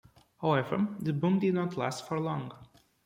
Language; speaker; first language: English; non-native, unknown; Portuguese